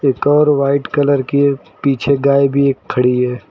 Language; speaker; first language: Hindi; native; Hindi